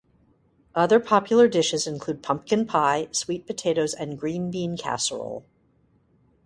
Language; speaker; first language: English; native; English